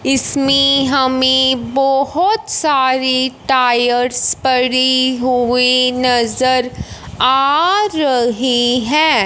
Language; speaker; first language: Hindi; non-native, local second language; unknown